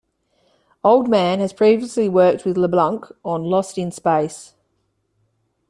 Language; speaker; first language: English; native; English